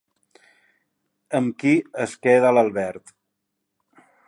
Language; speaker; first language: Catalan; native; Catalan